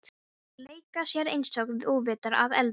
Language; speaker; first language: Icelandic; non-native, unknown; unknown